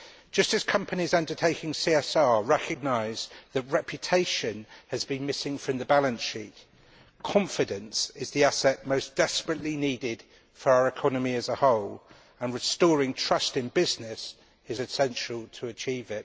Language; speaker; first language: English; native; English